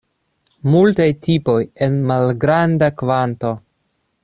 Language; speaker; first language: Esperanto; non-native, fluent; Russian